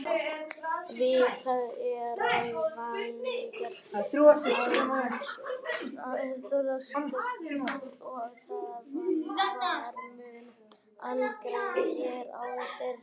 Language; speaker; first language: Icelandic; native; Icelandic